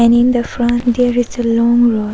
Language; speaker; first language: English; non-native, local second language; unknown